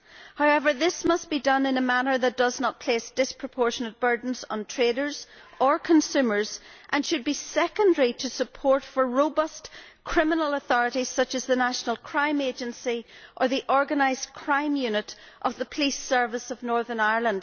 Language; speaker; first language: English; native; English